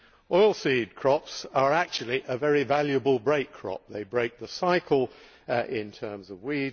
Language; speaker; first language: English; native; English